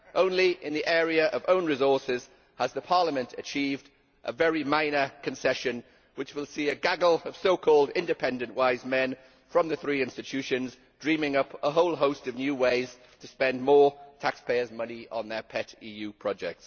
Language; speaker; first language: English; native; English